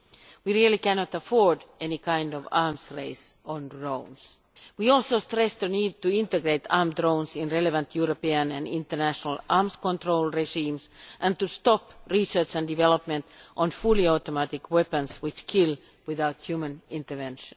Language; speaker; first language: English; non-native, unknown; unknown